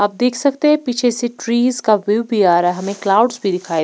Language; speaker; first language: Hindi; non-native, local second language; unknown